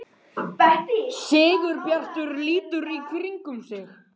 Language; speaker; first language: Icelandic; native; Icelandic